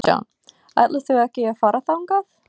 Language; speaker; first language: Icelandic; non-native, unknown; English